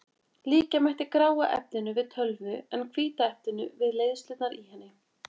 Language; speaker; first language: Icelandic; native; Icelandic